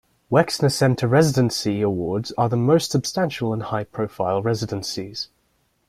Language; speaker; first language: English; native; English